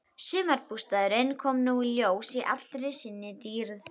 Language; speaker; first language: Icelandic; native; Icelandic